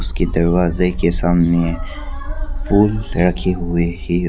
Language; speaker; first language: Hindi; non-native, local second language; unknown